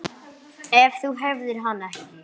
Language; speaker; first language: Icelandic; non-native, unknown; English